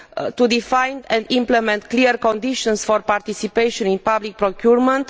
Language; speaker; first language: English; non-native, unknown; Romanian